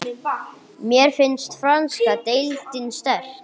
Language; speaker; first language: Icelandic; non-native, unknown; English